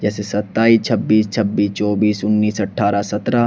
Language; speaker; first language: Hindi; native; Hindi